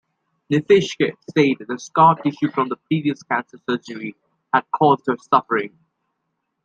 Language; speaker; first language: English; native; English